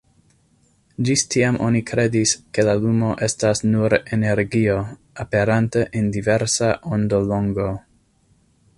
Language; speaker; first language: Esperanto; non-native, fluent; English